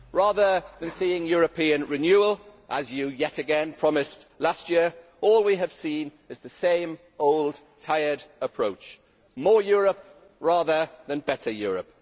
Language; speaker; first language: English; native; English